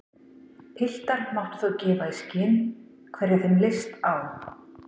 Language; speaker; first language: Icelandic; native; Icelandic